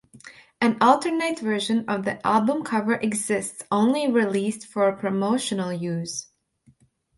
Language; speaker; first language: English; non-native, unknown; Latvian